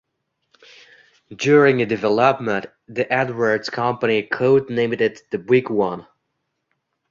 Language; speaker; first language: English; non-native, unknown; Uzbek